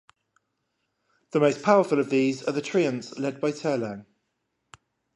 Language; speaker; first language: English; native; English